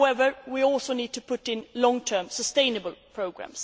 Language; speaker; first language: English; non-native, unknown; Swedish